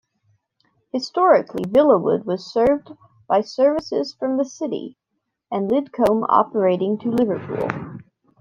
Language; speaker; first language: English; native; English